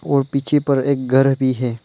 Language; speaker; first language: Hindi; non-native, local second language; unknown